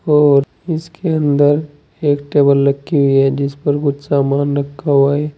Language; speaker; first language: Hindi; native; Hindi